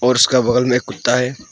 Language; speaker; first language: Hindi; non-native, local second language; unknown